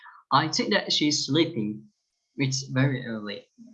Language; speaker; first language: English; non-native, fluent; Turkish